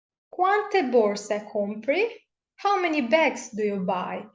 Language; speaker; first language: English; non-native, fluent; Italian